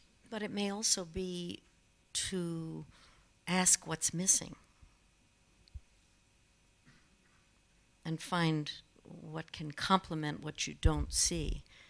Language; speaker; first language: English; native; English